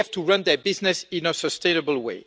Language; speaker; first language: English; non-native, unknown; French